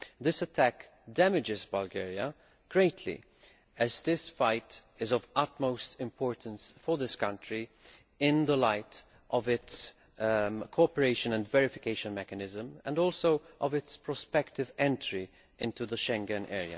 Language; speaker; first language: English; non-native, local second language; Maltese